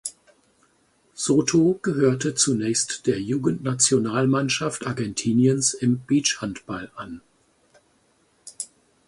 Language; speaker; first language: German; native; German